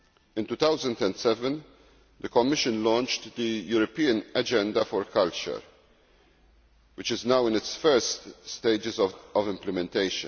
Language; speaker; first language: English; non-native, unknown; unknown